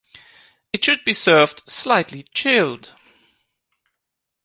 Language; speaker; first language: English; non-native, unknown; German